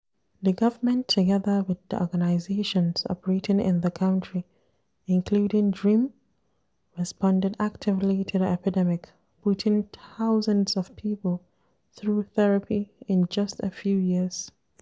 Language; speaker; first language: English; non-native, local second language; Hausa